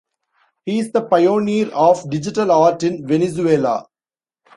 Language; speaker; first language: English; non-native, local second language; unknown